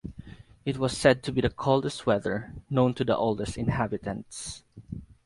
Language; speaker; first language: English; non-native, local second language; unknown